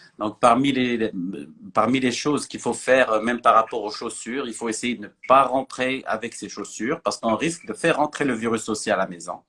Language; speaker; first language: French; non-native, local second language; Arabic